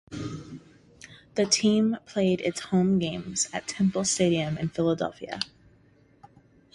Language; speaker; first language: English; native; English